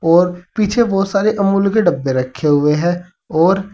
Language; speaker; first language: Hindi; native; Hindi